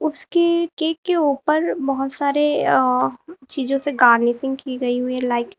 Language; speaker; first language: Hindi; native; Hindi